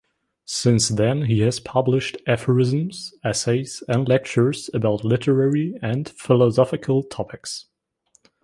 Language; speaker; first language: English; non-native, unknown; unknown